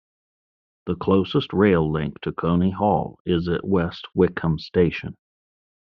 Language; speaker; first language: English; native; English